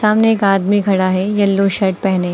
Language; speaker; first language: Hindi; native; Hindi